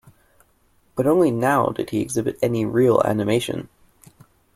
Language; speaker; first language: English; native; English